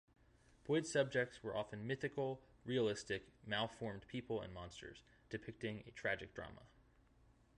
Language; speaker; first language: English; native; English